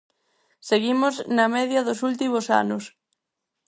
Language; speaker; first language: Galician; non-native, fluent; Spanish